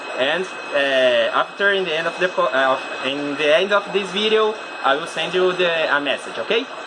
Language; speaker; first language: English; non-native, fluent; Portuguese